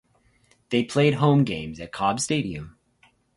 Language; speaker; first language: English; native; English